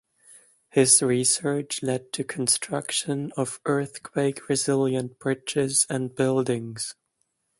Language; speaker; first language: English; non-native, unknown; German